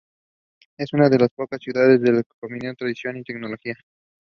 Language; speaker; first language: English; non-native, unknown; Spanish